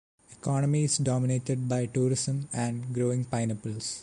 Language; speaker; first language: English; non-native, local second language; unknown